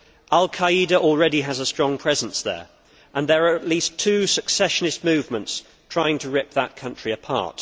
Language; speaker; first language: English; native; English